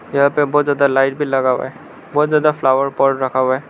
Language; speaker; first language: Hindi; non-native, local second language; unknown